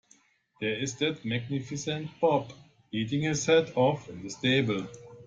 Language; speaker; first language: English; non-native, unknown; German